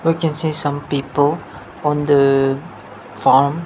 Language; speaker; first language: English; non-native, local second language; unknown